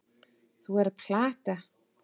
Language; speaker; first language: Icelandic; non-native, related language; Danish